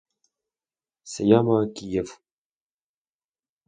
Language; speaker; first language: Spanish; non-native, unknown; Russian